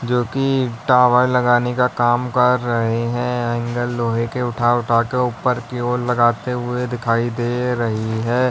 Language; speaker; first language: Hindi; native; Hindi